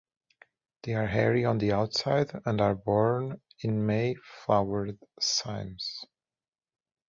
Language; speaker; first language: English; native; English